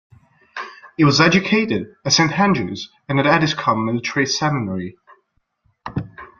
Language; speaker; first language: English; non-native, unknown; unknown